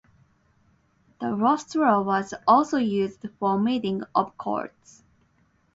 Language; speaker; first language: English; non-native, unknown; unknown